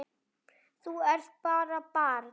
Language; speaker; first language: Icelandic; native; Icelandic